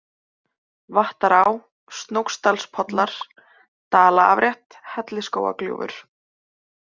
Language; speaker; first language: Icelandic; native; Icelandic